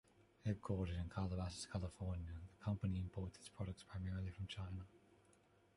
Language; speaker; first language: English; non-native, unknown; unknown